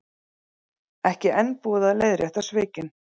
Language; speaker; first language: Icelandic; native; Icelandic